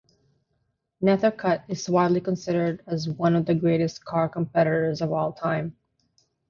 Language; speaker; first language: English; non-native, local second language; Filipino